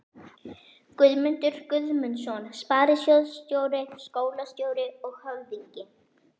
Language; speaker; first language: Icelandic; native; Icelandic